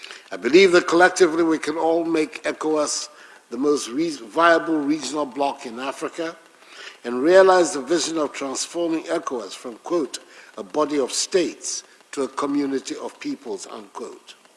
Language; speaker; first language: English; non-native, local second language; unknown